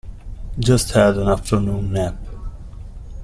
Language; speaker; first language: English; non-native, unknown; Italian